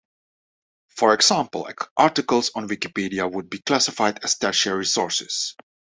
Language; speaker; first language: English; non-native, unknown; Dutch